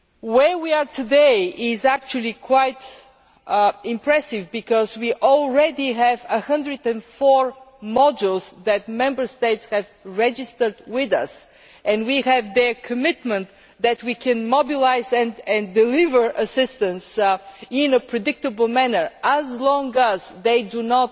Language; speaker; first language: English; non-native, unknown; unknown